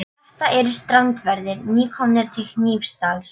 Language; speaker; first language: Icelandic; non-native, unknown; Polish